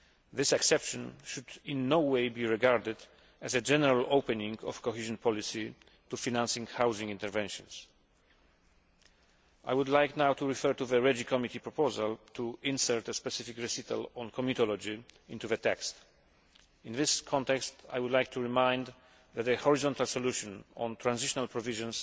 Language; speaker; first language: English; non-native, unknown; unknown